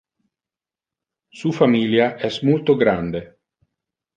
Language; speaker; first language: Interlingua; non-native, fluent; Italian